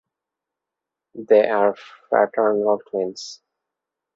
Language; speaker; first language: English; non-native, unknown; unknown